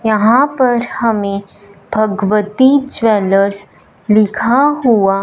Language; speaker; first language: Hindi; non-native, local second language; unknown